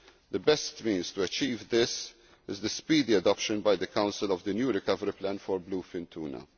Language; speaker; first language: English; non-native, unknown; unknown